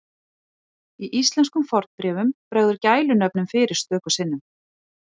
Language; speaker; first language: Icelandic; native; Icelandic